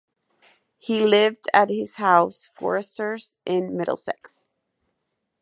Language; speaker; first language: English; non-native, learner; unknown